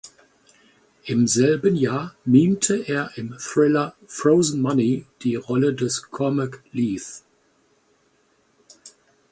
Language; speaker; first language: German; native; German